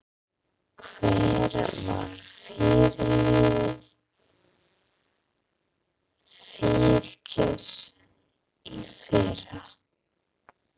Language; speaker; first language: Icelandic; non-native, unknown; English